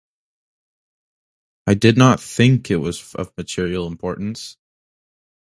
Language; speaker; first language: English; native; English